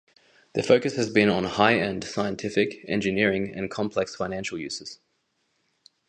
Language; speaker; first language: English; native; English